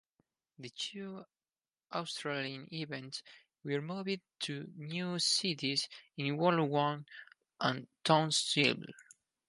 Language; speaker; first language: English; non-native, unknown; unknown